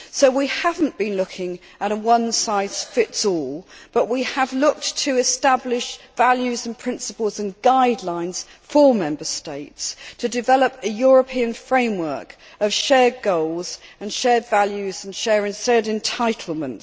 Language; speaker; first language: English; native; English